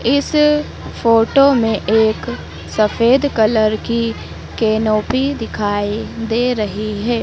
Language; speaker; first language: Hindi; native; Hindi